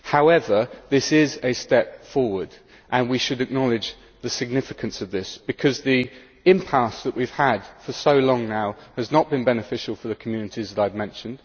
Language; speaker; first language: English; native; English